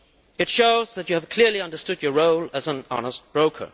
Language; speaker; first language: English; non-native, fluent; Danish